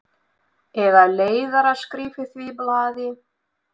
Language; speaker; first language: Icelandic; non-native, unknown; Russian